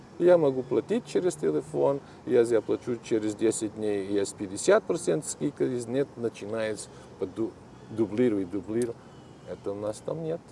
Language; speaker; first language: Russian; non-native, learner; Portuguese